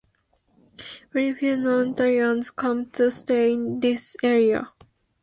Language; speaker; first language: English; non-native, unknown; Japanese